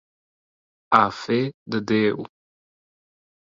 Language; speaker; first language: Catalan; non-native, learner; Spanish